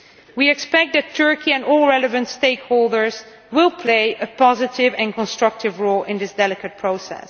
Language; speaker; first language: English; non-native, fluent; Dutch